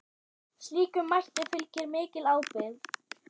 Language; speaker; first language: Icelandic; non-native, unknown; German